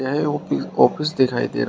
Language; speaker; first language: Hindi; native; Hindi